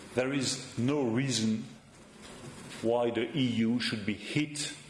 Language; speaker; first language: English; non-native, fluent; French